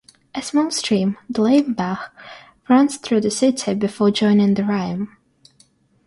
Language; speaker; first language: English; non-native, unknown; Russian